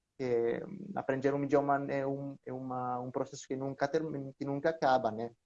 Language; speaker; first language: Portuguese; non-native, learner; Greek